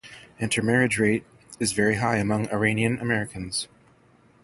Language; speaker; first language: English; native; English